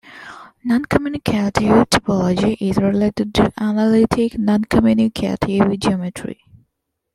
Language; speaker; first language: English; non-native, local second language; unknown